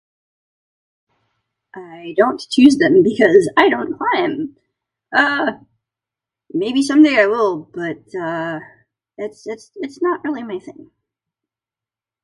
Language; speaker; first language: English; native; English